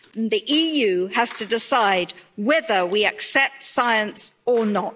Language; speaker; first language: English; native; English